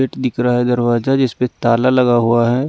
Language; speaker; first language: Hindi; non-native, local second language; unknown